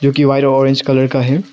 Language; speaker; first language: Hindi; non-native, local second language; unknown